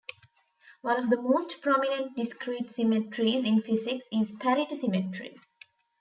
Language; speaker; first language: English; non-native, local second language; Tamil